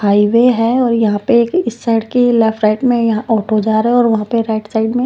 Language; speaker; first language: Hindi; non-native, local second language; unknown